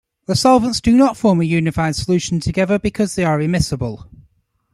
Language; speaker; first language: English; native; English